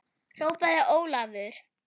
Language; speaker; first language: Icelandic; non-native, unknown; German